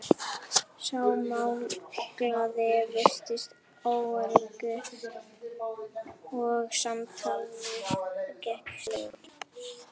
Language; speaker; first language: Icelandic; native; Icelandic